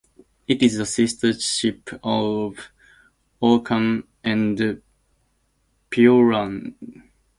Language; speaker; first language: English; native; English